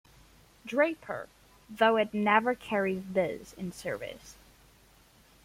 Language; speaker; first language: English; non-native, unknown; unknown